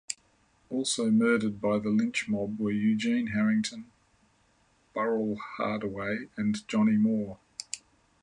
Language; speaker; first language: English; native; English